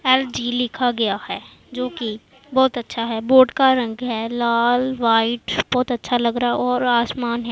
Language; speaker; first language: Hindi; non-native, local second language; Punjabi